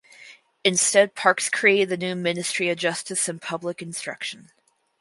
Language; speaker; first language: English; native; English